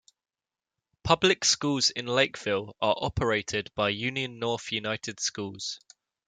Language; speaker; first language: English; native; English